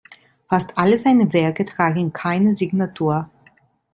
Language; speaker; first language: German; non-native, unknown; Italian